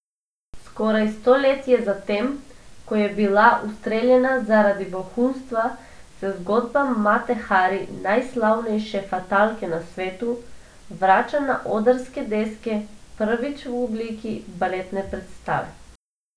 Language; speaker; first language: Slovenian; non-native, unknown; Macedonian